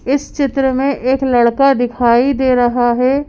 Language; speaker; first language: Hindi; native; Hindi